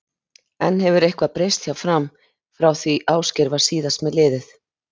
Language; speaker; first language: Icelandic; native; Icelandic